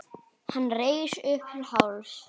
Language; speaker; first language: Icelandic; native; Icelandic